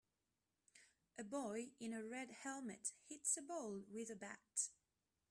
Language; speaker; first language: English; non-native, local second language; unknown